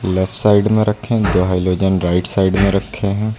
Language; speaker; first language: Hindi; native; Hindi